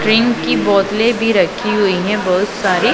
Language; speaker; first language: Hindi; non-native, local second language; Punjabi